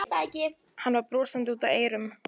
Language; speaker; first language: Icelandic; native; Icelandic